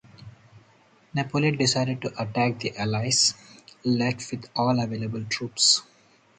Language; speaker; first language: English; non-native, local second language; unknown